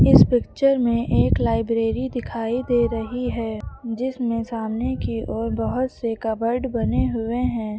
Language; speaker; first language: Hindi; native; Hindi